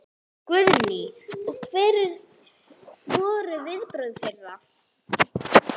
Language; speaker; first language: Icelandic; non-native, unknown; English